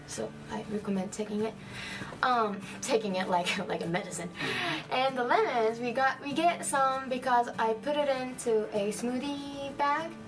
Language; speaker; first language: English; non-native, fluent; Japanese